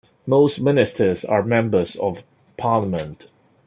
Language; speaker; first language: English; non-native, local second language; Cantonese